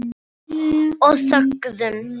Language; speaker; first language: Icelandic; non-native, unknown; Filipino